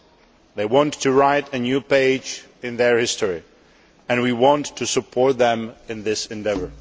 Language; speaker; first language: English; non-native, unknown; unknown